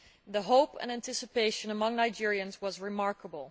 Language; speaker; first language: English; non-native, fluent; Dutch